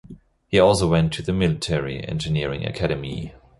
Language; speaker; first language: English; non-native, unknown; German